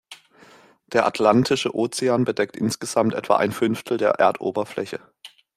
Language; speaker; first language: German; native; German